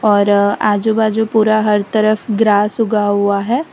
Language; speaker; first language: Hindi; non-native, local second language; Gujarati